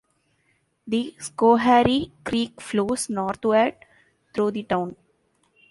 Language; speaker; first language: English; non-native, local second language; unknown